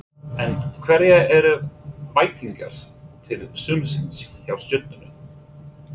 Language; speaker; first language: Icelandic; non-native, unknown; English